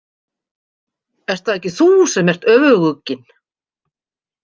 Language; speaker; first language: Icelandic; native; Icelandic